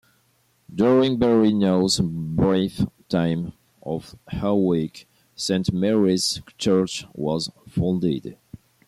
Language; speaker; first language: English; non-native, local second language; French